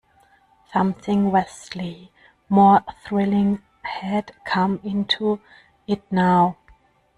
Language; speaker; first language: English; non-native, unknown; German